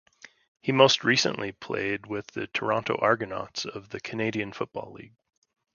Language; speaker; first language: English; native; English